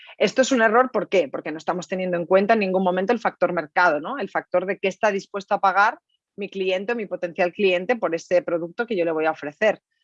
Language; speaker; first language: Spanish; native; Spanish